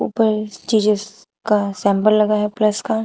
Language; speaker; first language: Hindi; native; Hindi